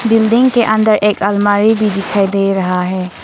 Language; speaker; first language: Hindi; non-native, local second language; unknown